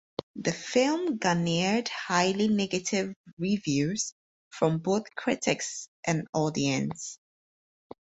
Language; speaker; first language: English; native; English